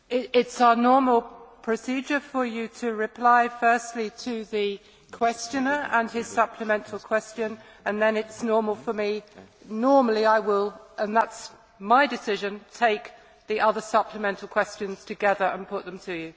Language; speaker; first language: English; native; English